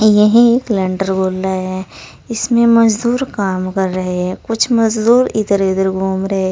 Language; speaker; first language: Hindi; native; Hindi